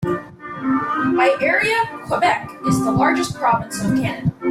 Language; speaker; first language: English; native; English